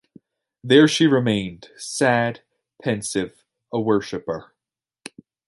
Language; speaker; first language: English; native; English